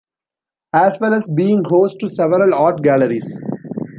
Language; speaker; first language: English; non-native, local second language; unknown